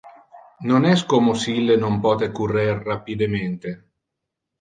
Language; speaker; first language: Interlingua; non-native, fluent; Italian